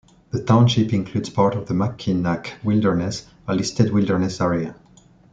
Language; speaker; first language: English; non-native, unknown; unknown